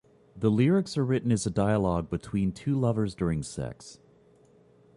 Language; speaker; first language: English; native; English